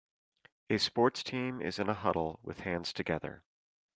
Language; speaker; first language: English; native; English